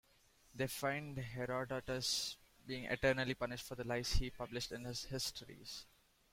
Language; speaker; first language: English; non-native, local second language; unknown